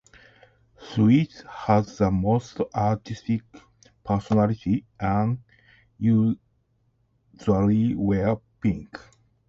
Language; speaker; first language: English; non-native, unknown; Japanese